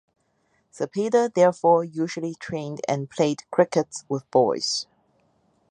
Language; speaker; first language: English; non-native, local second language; Cantonese